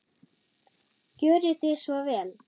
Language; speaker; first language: Icelandic; non-native, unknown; German